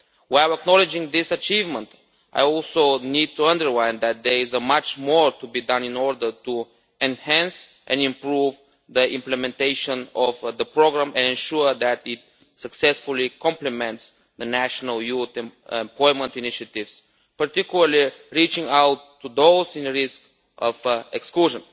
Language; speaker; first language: English; non-native, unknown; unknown